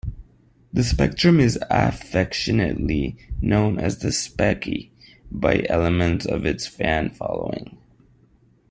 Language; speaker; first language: English; non-native, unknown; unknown